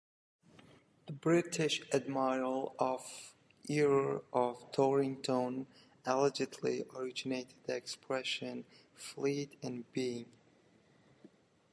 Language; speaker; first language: English; native; English